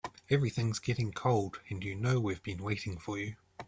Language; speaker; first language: English; native; English